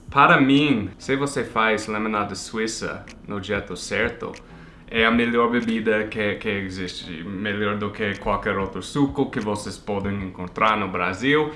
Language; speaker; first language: Portuguese; non-native, fluent; English